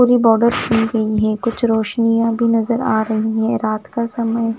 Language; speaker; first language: Hindi; non-native, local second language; Punjabi